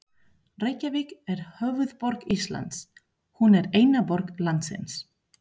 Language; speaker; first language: Icelandic; non-native, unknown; Spanish